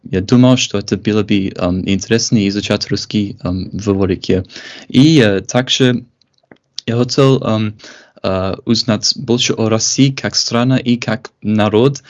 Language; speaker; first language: Russian; non-native, fluent; English